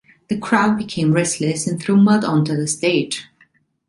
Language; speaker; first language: English; non-native, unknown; Italian